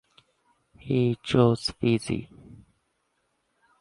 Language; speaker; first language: English; non-native, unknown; Bangla